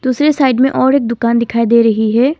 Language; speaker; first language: Hindi; non-native, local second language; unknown